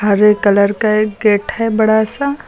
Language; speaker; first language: Hindi; native; Hindi